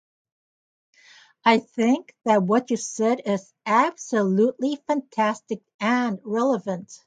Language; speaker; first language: English; native; English